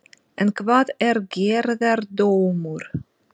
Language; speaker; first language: Icelandic; non-native, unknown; Russian